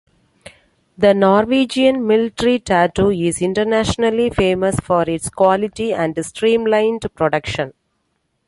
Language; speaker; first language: English; non-native, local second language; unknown